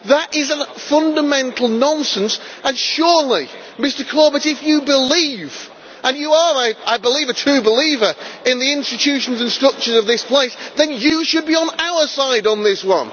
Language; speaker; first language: English; native; English